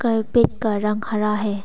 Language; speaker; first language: Hindi; non-native, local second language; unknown